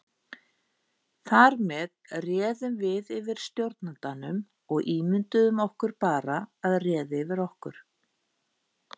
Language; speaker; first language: Icelandic; native; Icelandic